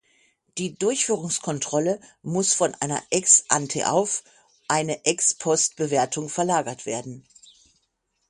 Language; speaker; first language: German; native; German